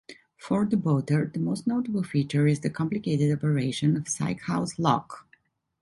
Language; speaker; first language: English; non-native, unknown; Italian